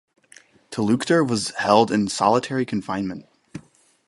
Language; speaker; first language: English; native; English